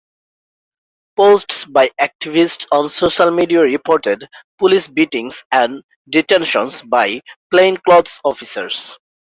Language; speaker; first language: English; non-native, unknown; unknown